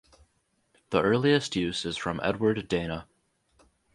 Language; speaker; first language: English; native; English